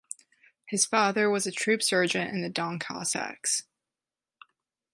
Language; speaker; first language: English; non-native, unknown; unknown